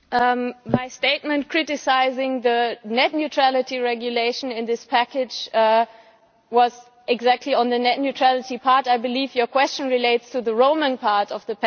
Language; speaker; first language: English; non-native, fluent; German